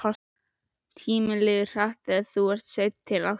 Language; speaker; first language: Icelandic; native; Icelandic